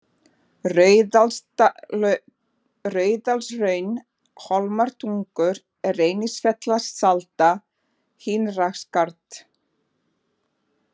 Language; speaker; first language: Icelandic; non-native, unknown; Portuguese